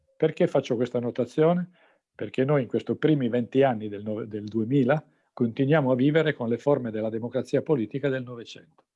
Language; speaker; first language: Italian; native; Italian